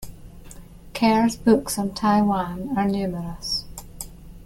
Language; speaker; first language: English; native; English